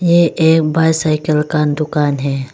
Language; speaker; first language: Hindi; early bilingual, other home language; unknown